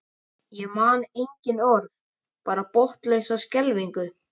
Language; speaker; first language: Icelandic; native; Icelandic